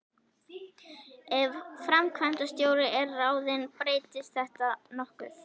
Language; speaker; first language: Icelandic; native; Icelandic